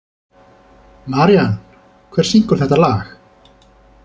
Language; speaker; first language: Icelandic; native; Icelandic